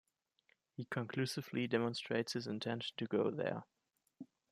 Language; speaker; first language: English; non-native, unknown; German